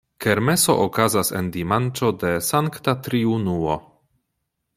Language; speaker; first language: Esperanto; non-native, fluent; Polish